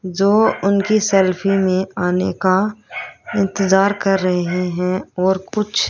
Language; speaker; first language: Hindi; native; Hindi